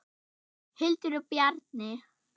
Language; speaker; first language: Icelandic; non-native, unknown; German